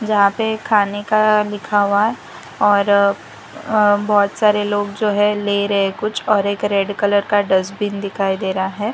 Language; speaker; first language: Hindi; non-native, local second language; Gujarati